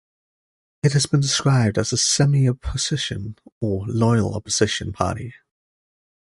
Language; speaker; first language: English; native; English